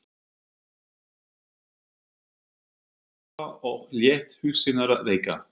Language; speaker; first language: Icelandic; non-native, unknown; German